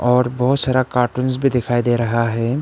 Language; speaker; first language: Hindi; non-native, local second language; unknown